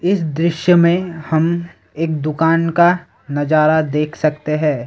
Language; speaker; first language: Hindi; non-native, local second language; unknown